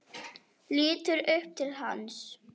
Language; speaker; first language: Icelandic; native; Icelandic